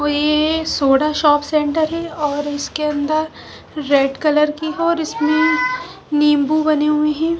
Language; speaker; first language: Hindi; non-native, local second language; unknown